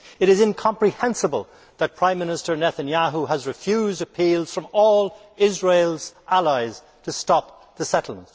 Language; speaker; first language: English; native; English